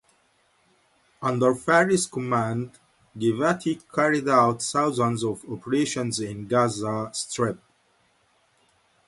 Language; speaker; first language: English; non-native, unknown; Arabic